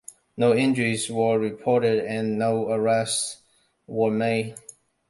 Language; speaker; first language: English; non-native, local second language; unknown